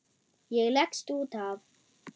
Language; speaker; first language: Icelandic; non-native, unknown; German